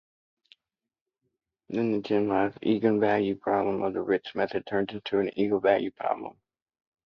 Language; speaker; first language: English; native; English